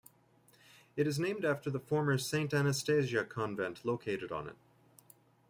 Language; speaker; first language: English; native; English